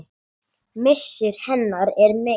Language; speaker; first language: Icelandic; non-native, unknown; English